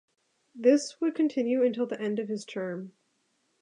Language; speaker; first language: English; native; English